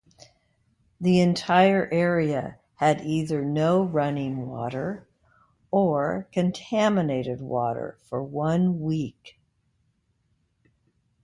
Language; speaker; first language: English; native; English